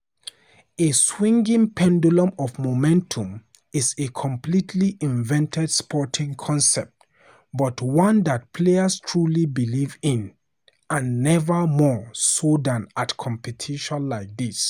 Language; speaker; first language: English; non-native, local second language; Hausa